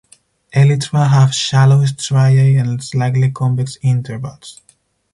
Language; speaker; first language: English; non-native, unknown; Spanish